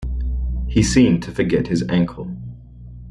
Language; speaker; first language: English; native; English